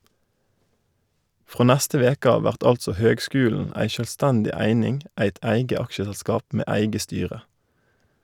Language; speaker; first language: Norwegian; native; Norwegian